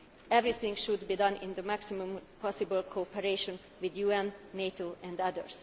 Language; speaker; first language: English; non-native, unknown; Hungarian